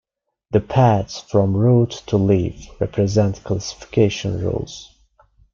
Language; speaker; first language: English; non-native, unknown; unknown